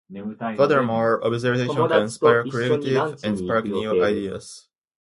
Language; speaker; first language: English; native; English